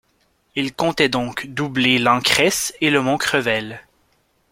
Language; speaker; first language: French; native; French